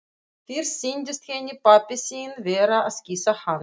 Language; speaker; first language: Icelandic; non-native, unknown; Russian